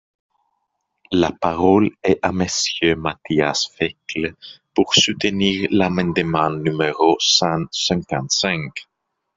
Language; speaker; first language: French; non-native, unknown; English